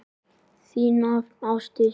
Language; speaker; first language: Icelandic; native; Icelandic